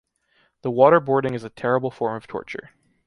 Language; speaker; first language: English; native; English